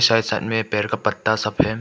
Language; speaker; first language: Hindi; non-native, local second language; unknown